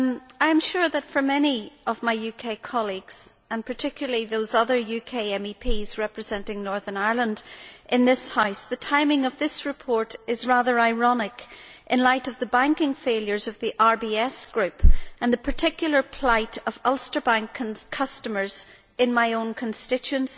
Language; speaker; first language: English; native; English